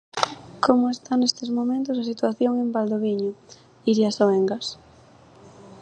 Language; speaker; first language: Galician; native; Galician